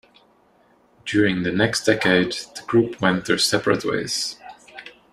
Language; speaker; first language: English; non-native, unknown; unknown